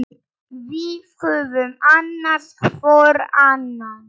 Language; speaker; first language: Icelandic; non-native, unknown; Polish